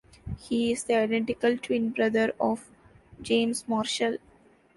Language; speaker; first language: English; non-native, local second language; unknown